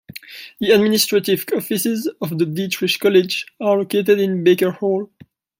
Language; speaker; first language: English; non-native, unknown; French